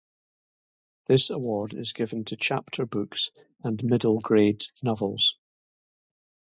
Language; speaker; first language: English; native; English